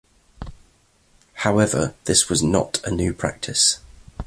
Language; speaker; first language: English; native; English